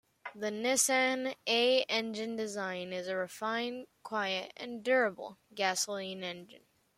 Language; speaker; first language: English; native; English